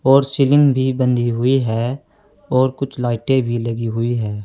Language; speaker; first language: Hindi; native; Hindi